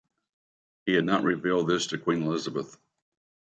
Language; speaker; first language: English; native; English